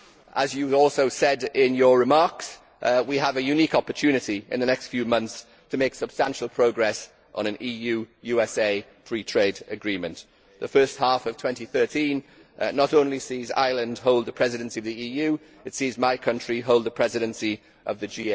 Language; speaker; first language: English; native; English